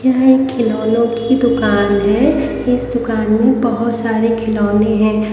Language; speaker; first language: Hindi; native; Hindi